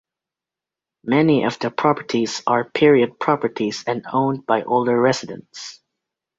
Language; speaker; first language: English; native; English